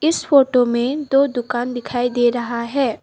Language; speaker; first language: Hindi; non-native, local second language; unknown